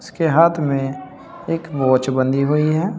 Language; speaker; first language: Hindi; native; Hindi